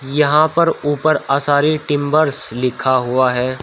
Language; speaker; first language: Hindi; native; Hindi